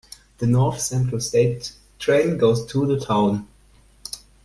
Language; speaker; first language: English; non-native, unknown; German